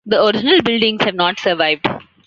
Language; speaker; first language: English; non-native, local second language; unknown